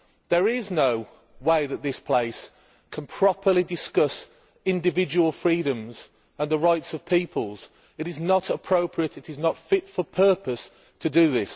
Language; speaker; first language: English; native; English